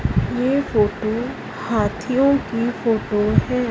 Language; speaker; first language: Hindi; non-native, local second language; Punjabi